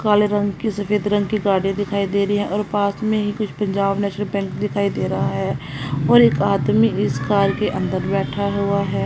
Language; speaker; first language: Hindi; non-native, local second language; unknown